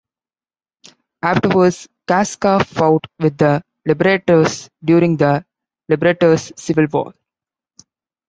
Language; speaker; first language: English; non-native, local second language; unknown